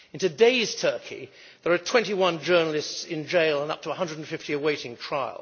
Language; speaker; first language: English; native; English